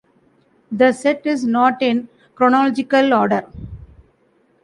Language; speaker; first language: English; non-native, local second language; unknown